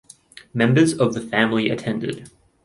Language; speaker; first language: English; native; English